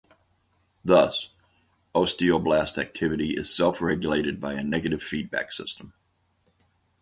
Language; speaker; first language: English; native; English